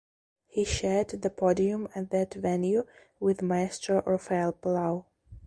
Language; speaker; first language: English; non-native, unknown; Belarusian